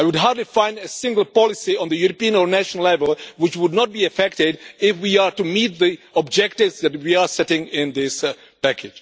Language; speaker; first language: English; non-native, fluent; Czech